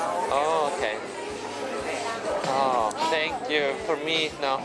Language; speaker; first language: English; non-native, fluent; Italian